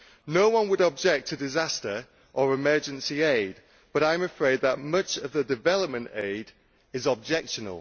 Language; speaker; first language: English; native; English